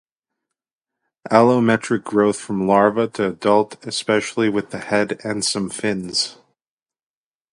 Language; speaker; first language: English; native; English